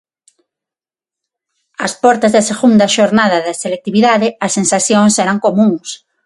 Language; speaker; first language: Galician; non-native, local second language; Spanish